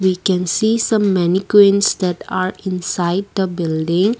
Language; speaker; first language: English; non-native, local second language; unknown